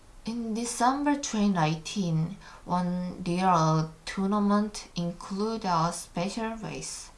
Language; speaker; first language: English; non-native, learner; Korean